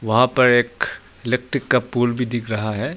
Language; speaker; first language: Hindi; non-native, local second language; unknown